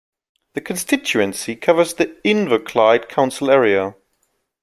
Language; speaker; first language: English; non-native, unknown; German